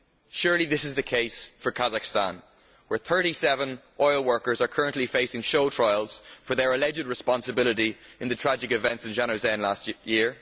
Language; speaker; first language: English; native; English